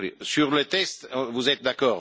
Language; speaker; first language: French; non-native, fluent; Italian